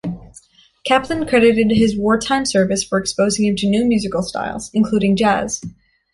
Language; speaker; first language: English; native; English